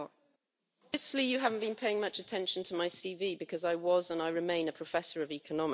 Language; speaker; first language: English; native; English